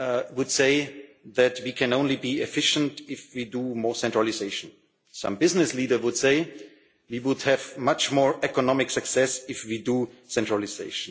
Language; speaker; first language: English; non-native, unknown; German